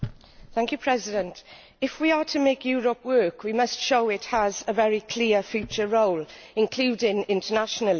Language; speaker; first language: English; native; English